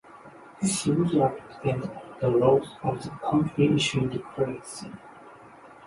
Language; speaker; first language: English; non-native, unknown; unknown